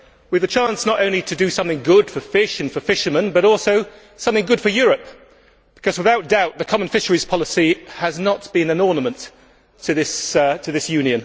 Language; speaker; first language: English; native; English